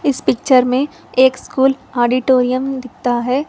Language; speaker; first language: Hindi; non-native, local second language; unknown